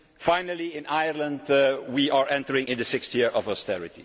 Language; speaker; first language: English; non-native, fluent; Dutch